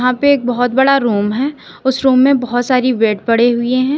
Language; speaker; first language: Hindi; native; Hindi